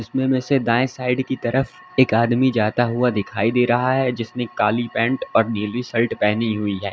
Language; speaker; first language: Hindi; native; Hindi